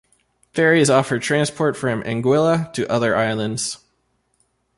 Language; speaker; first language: English; native; English